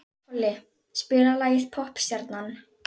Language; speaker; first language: Icelandic; native; Icelandic